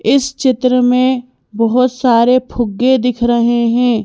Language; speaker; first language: Hindi; native; Hindi